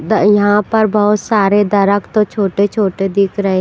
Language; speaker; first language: Hindi; non-native, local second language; Punjabi